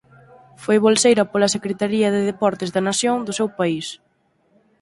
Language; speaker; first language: Galician; native; Galician